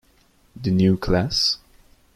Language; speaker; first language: English; non-native, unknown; Turkish